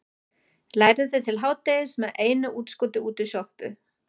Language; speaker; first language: Icelandic; non-native, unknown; German